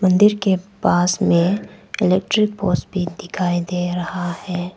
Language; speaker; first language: Hindi; non-native, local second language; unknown